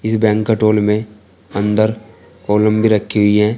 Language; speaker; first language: Hindi; native; Hindi